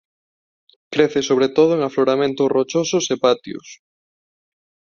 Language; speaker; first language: Galician; non-native, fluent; Spanish